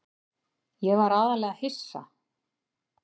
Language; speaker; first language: Icelandic; native; Icelandic